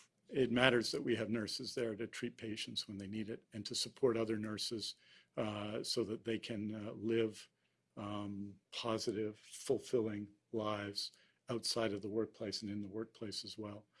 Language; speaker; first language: English; native; English